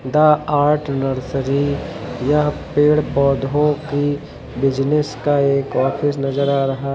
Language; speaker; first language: Hindi; native; Hindi